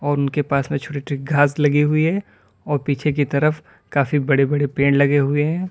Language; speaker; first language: Hindi; native; Hindi